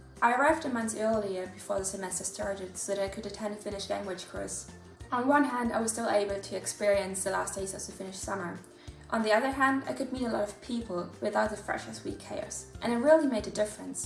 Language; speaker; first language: English; non-native, fluent; German